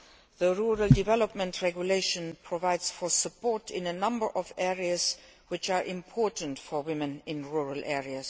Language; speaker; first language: English; non-native, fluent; Luxembourgish